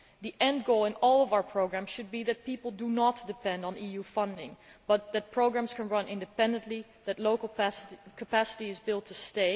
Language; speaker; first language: English; non-native, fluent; Dutch